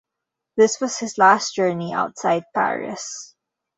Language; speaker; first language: English; non-native, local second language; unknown